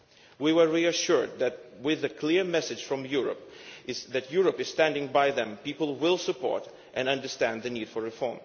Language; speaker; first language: English; non-native, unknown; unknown